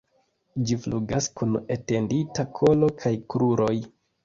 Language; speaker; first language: Esperanto; non-native, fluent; Kinyarwanda